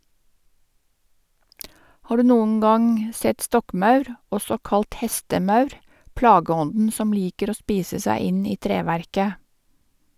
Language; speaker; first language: Norwegian; native; Norwegian